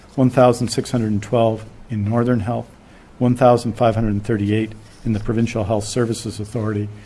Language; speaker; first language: English; native; English